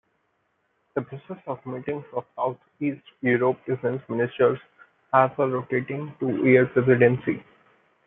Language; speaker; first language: English; non-native, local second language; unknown